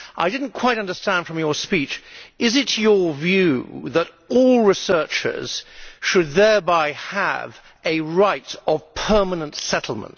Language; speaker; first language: English; native; English